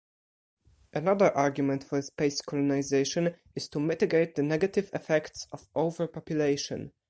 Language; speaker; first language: English; non-native, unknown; Polish